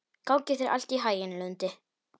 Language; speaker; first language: Icelandic; non-native, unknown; Polish